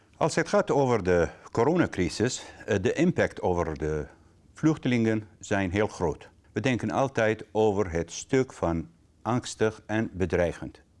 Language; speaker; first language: Dutch; non-native, fluent; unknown